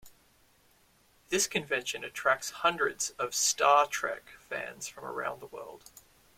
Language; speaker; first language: English; native; English